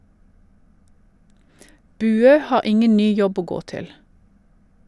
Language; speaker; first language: Norwegian; native; Norwegian